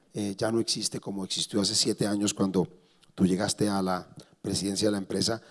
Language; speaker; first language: Spanish; native; Spanish